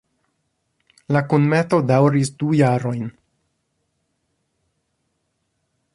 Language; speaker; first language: Esperanto; non-native, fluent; English